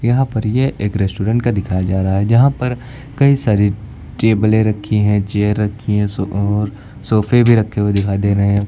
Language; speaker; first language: Hindi; native; Hindi